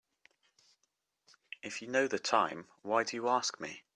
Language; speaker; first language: English; native; English